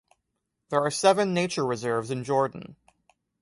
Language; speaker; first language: English; native; English